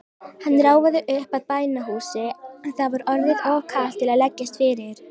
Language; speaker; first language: Icelandic; native; Icelandic